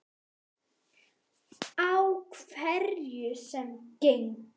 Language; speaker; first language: Icelandic; native; Icelandic